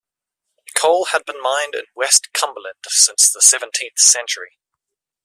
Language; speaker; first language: English; native; English